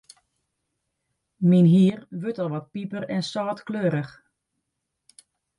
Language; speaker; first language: Western Frisian; non-native, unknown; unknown